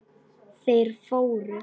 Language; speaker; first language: Icelandic; non-native, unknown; Polish